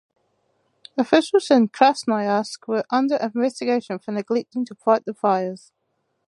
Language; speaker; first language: English; native; English